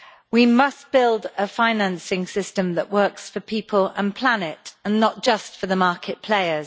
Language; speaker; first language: English; native; English